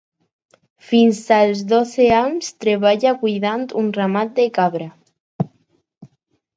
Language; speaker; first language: Catalan; non-native, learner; Spanish